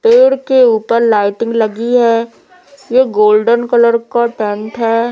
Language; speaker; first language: Hindi; native; Hindi